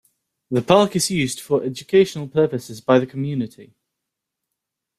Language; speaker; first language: English; native; English